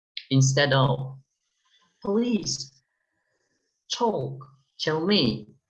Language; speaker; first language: English; non-native, fluent; Turkish